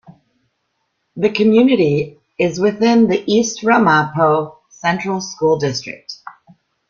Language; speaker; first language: English; native; English